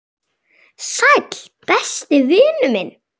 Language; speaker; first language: Icelandic; native; Icelandic